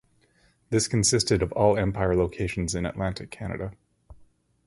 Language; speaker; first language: English; native; English